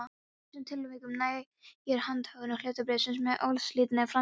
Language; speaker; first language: Icelandic; non-native, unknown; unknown